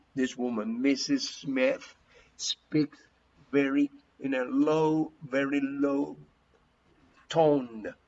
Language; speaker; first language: English; non-native, fluent; Spanish